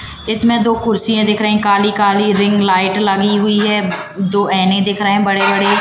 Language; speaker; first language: Hindi; native; Hindi